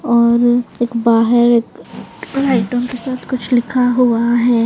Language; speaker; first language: Hindi; non-native, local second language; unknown